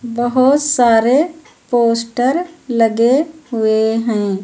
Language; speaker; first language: Hindi; native; Hindi